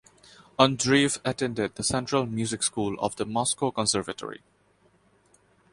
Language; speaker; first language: English; non-native, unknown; Bangla